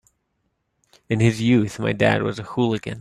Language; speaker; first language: English; native; English